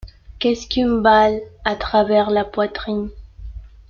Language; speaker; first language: French; non-native, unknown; Spanish